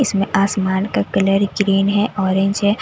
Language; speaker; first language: Hindi; native; Hindi